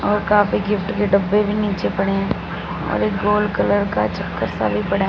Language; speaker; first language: Hindi; non-native, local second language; Punjabi